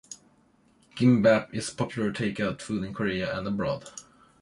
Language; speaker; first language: English; non-native, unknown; Swedish